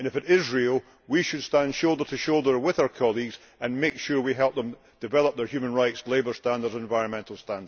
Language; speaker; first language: English; native; English